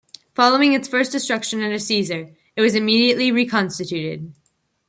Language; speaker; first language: English; native; English